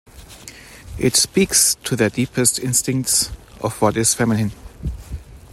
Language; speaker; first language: English; non-native, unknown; German